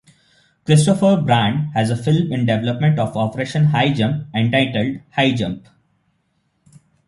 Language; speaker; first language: English; non-native, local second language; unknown